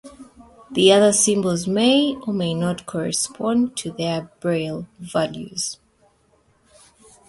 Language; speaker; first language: English; native; English